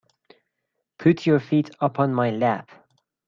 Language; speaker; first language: English; non-native, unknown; Persian